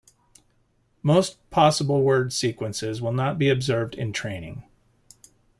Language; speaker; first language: English; native; English